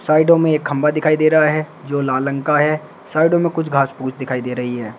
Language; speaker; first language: Hindi; native; Hindi